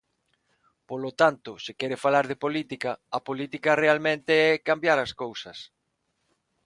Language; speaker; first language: Galician; non-native, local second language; Spanish